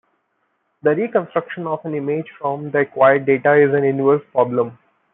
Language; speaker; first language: English; non-native, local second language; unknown